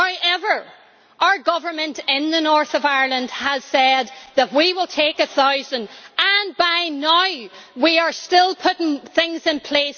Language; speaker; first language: English; native; English